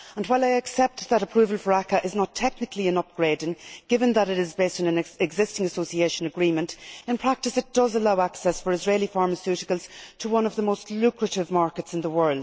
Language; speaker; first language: English; native; English